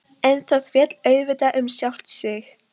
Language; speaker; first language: Icelandic; non-native, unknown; Polish